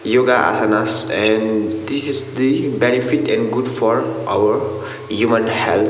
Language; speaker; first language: English; non-native, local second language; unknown